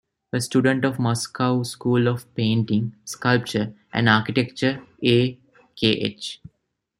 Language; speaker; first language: English; non-native, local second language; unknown